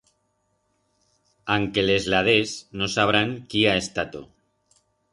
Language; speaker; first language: Aragonese; non-native, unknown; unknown